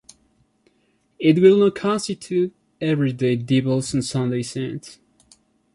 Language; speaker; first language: English; non-native, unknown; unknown